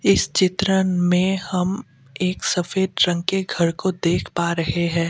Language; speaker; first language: Hindi; non-native, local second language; Assamese